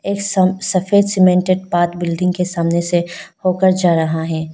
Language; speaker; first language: Hindi; non-native, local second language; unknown